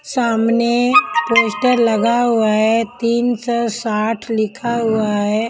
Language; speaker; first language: Hindi; non-native, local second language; Punjabi